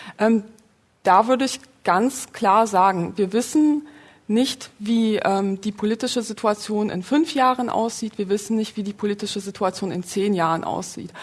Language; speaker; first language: German; early bilingual, other home language; Polish